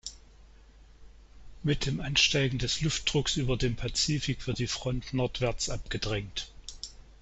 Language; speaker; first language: German; native; German